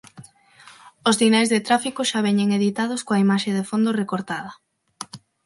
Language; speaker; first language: Galician; non-native, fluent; Spanish